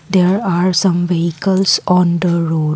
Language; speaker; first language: English; non-native, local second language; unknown